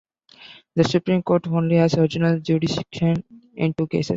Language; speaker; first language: English; non-native, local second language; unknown